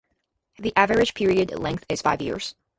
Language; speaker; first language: English; native; English